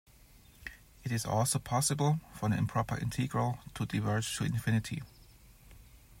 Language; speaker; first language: English; non-native, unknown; German